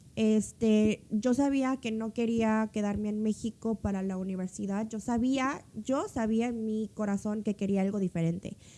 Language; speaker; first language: Spanish; early bilingual, other home language; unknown